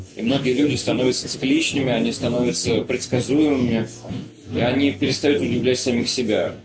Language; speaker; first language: Russian; native; Russian